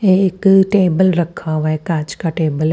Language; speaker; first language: Hindi; non-native, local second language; Punjabi